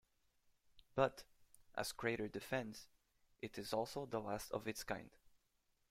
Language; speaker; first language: English; native; English